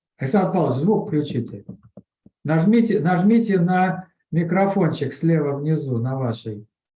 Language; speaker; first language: Russian; native; Russian